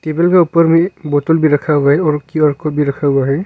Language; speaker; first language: Hindi; non-native, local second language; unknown